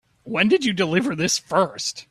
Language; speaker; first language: English; native; English